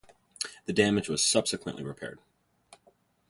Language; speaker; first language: English; native; English